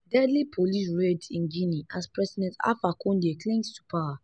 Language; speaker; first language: English; non-native, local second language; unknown